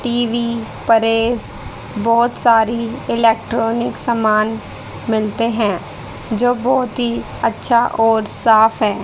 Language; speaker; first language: Hindi; native; Hindi